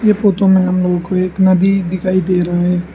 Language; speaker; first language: Hindi; non-native, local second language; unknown